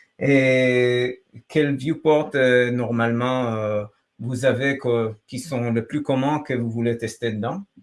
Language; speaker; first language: French; non-native, fluent; Hebrew